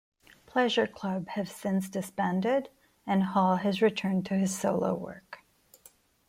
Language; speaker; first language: English; non-native, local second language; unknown